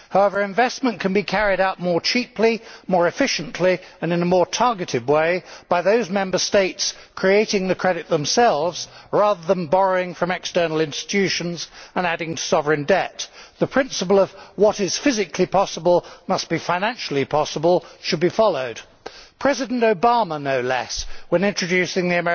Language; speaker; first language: English; native; English